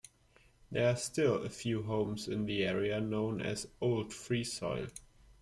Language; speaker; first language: English; non-native, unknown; German